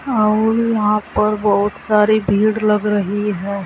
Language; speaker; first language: Hindi; native; Hindi